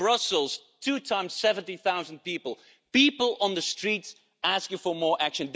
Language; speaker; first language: English; non-native, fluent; Dutch